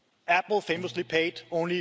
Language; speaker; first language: English; non-native, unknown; Danish